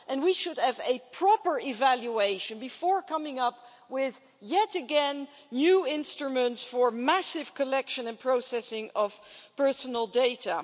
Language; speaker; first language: English; non-native, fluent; Dutch